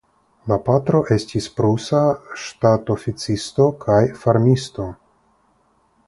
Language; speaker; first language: Esperanto; non-native, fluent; Russian